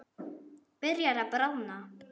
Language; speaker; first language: Icelandic; non-native, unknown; German